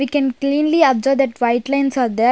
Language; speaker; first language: English; non-native, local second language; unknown